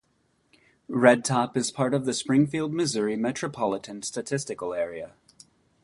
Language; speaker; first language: English; native; English